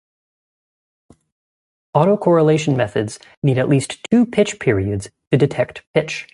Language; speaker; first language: English; native; English